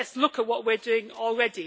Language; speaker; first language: English; native; English